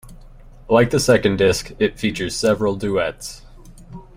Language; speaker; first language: English; native; English